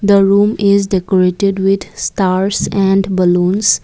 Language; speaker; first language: English; non-native, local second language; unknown